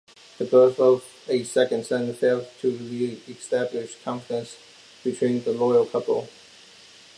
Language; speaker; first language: English; non-native, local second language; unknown